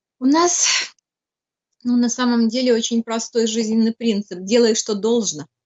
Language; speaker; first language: Russian; native; Russian